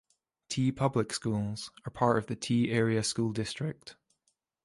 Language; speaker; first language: English; native; English